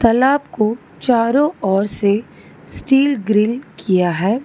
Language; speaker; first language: Hindi; non-native, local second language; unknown